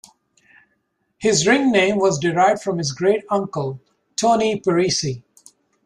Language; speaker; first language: English; native; English